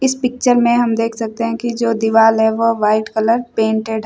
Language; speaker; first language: Hindi; native; Hindi